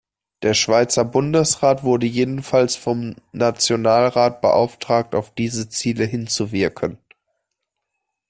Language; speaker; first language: German; native; German